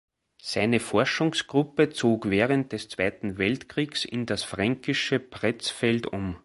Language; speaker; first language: German; native; German